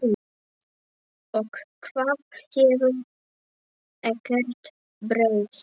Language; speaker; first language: Icelandic; non-native, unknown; Polish